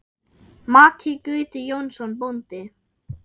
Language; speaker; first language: Icelandic; non-native, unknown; German